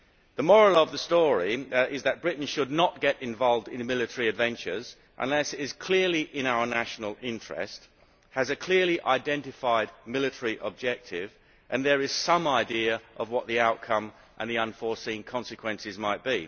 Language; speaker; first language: English; native; English